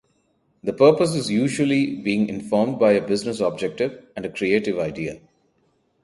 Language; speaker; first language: English; non-native, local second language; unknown